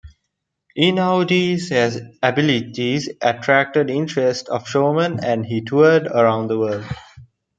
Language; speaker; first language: English; non-native, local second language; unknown